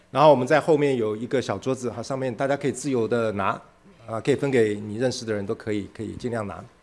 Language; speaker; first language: Chinese; native; Chinese